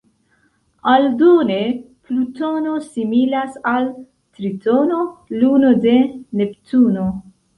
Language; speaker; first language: Esperanto; non-native, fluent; Central Kurdish